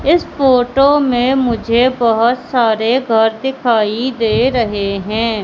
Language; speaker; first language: Hindi; native; Hindi